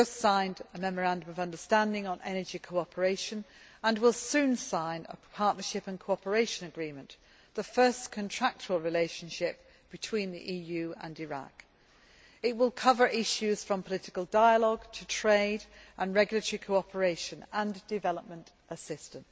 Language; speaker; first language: English; native; English